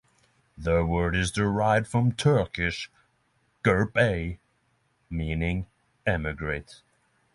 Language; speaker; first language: English; non-native, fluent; Norwegian